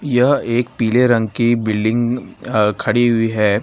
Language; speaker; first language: Hindi; non-native, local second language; Gujarati